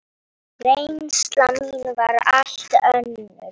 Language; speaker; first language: Icelandic; non-native, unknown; Polish